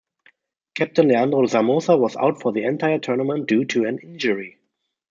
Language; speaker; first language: English; non-native, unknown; German